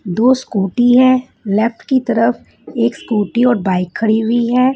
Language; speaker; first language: Hindi; non-native, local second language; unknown